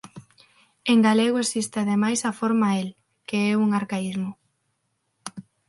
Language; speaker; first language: Galician; non-native, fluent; Spanish